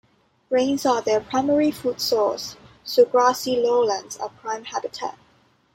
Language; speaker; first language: English; non-native, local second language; Cantonese